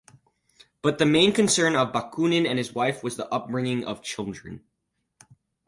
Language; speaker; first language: English; native; English